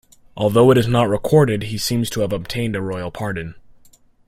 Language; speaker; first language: English; native; English